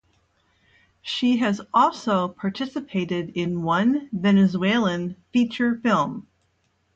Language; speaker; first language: English; native; English